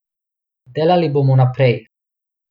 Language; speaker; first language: Slovenian; non-native, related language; Bosnian